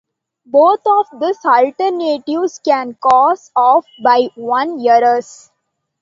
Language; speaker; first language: English; non-native, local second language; Tamil